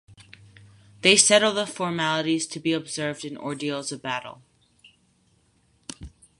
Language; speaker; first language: English; native; English